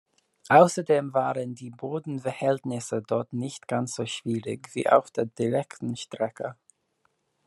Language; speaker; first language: German; non-native, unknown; English